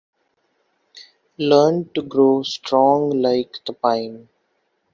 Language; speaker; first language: English; non-native, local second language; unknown